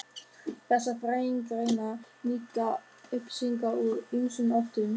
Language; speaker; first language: Icelandic; non-native, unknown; German